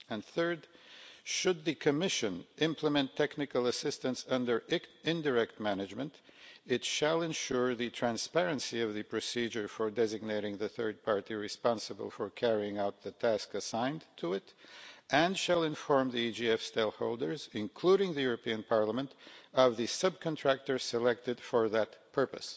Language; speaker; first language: English; non-native, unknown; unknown